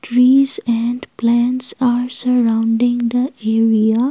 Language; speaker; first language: English; non-native, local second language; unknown